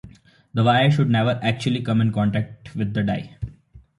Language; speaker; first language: English; non-native, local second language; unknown